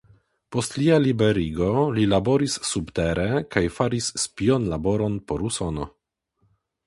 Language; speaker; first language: Esperanto; non-native, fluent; Polish